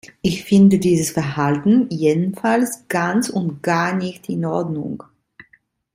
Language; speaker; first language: German; non-native, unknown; Italian